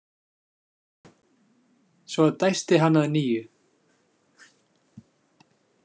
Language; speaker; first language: Icelandic; native; Icelandic